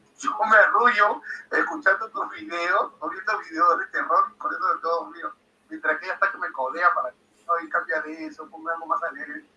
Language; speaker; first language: Spanish; native; Spanish